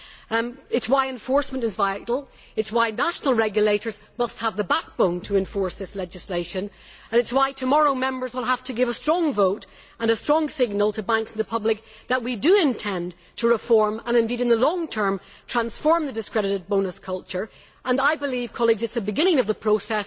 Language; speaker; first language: English; native; English